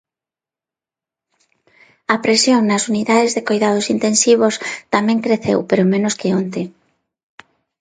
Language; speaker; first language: Galician; non-native, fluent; Spanish